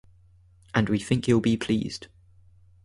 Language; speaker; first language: English; native; English